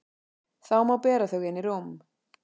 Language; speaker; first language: Icelandic; native; Icelandic